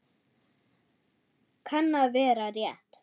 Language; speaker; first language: Icelandic; non-native, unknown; German